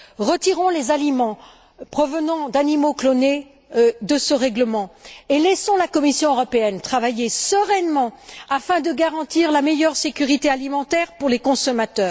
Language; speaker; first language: French; native; French